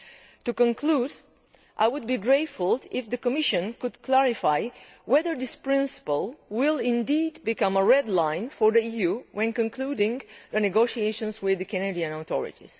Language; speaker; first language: English; non-native, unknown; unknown